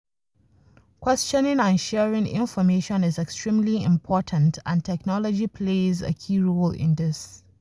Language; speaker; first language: English; non-native, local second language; Hausa